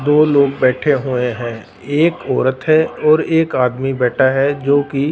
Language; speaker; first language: Hindi; non-native, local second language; Punjabi